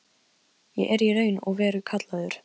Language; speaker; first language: Icelandic; non-native, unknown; Polish